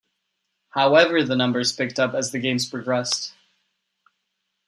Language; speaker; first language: English; non-native, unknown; Czech